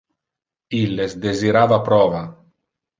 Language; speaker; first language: Interlingua; non-native, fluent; Italian